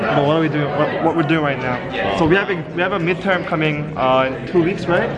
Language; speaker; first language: English; non-native, fluent; Korean